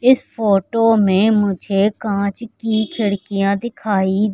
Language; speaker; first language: Hindi; native; Hindi